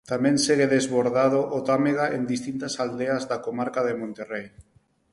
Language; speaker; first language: Galician; non-native, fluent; Spanish